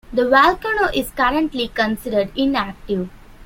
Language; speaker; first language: English; non-native, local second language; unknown